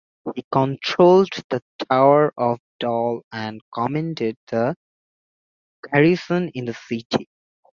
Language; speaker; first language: English; non-native, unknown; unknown